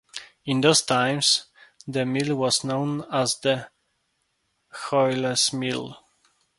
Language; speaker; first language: English; non-native, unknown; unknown